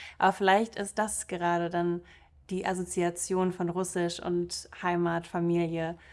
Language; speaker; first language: German; early bilingual, other home language; Russian